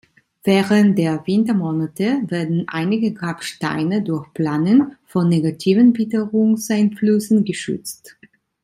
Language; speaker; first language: German; non-native, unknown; Italian